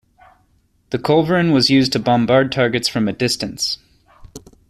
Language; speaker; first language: English; native; English